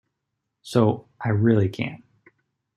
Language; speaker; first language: English; native; English